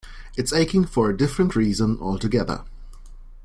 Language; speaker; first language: English; non-native, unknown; German